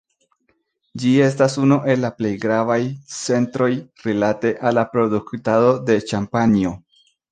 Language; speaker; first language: Esperanto; non-native, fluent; Spanish